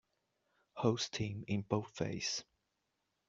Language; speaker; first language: English; non-native, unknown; Chinese